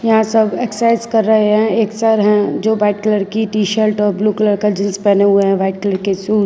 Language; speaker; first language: Hindi; non-native, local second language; Gujarati